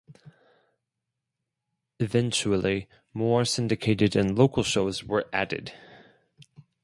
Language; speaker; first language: English; non-native, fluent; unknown